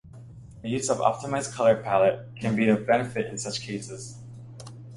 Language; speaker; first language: English; native; English